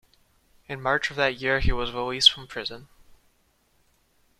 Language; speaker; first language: English; native; English